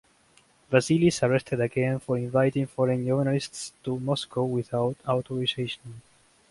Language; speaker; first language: English; native; English